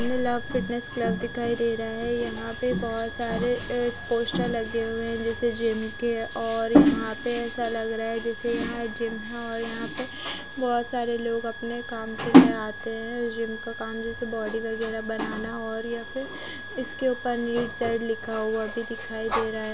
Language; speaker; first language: Hindi; non-native, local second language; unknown